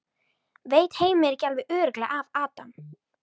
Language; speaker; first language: Icelandic; native; Icelandic